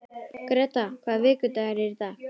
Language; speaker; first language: Icelandic; native; Icelandic